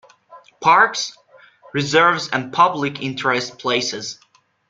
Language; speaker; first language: English; non-native, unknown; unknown